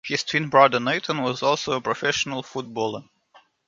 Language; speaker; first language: English; non-native, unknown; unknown